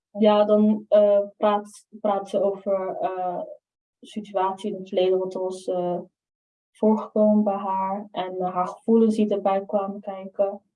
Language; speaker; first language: Dutch; early bilingual, other home language; Somali